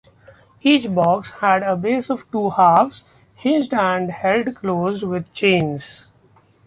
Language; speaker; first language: English; non-native, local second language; Marathi